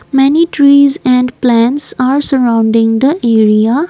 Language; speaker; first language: English; non-native, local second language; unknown